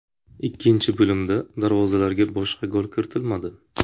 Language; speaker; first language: Uzbek; native; Uzbek